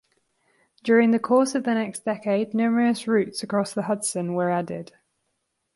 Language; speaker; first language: English; non-native, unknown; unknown